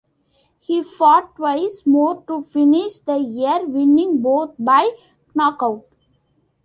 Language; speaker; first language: English; non-native, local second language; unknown